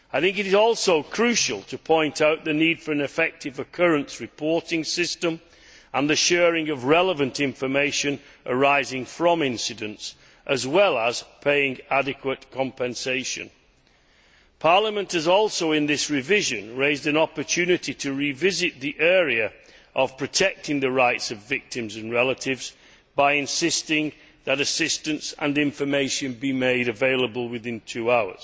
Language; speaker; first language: English; native; English